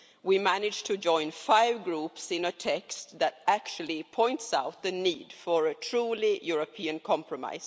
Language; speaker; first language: English; non-native, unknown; Swedish